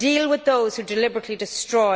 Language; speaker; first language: English; native; English